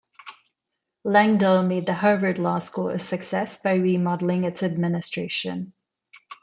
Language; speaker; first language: English; non-native, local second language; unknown